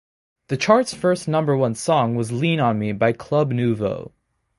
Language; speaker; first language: English; native; English